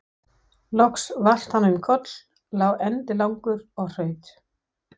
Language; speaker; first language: Icelandic; non-native, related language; Danish